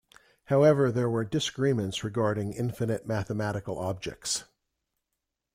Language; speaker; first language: English; native; English